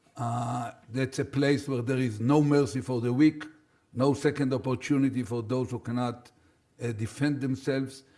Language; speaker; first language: English; non-native, fluent; Hebrew